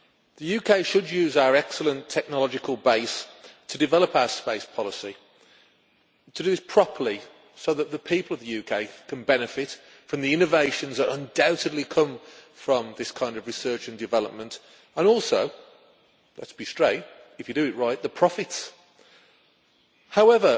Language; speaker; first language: English; native; English